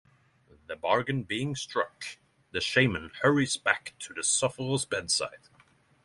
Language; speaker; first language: English; non-native, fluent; Norwegian